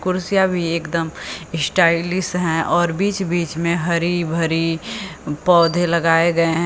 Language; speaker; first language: Hindi; native; Hindi